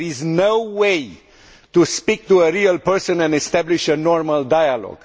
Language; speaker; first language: English; non-native, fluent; Romanian